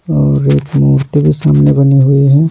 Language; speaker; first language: Hindi; non-native, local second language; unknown